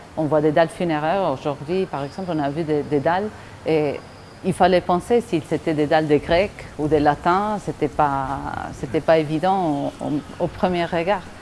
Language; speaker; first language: French; non-native, fluent; Spanish